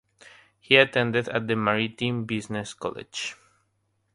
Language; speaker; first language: English; non-native, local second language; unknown